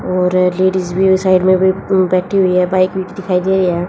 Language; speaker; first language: Hindi; native; Hindi